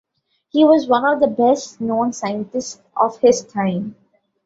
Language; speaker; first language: English; non-native, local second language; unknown